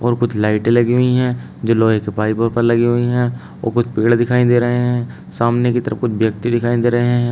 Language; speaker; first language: Hindi; native; Hindi